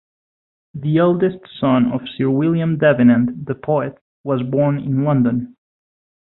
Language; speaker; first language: English; non-native, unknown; Spanish